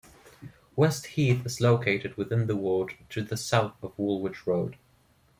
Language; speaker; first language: English; non-native, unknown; German